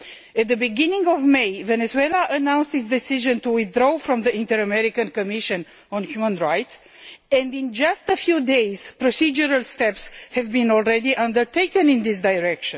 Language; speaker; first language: English; non-native, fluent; Romanian